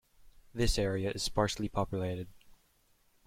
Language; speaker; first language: English; native; English